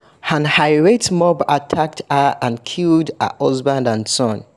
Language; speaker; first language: English; non-native, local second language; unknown